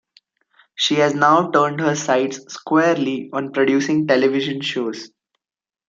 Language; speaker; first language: English; non-native, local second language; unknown